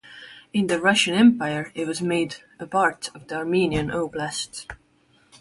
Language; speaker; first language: English; non-native, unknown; Estonian